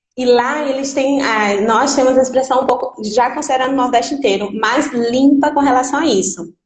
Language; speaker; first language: Portuguese; native; Portuguese